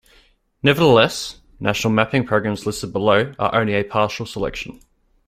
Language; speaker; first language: English; native; English